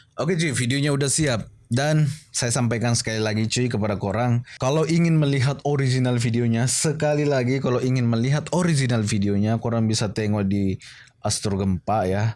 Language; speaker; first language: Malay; non-native, related language; Indonesian